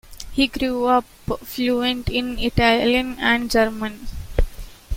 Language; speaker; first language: English; non-native, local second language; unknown